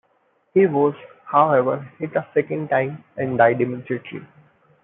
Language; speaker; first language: English; non-native, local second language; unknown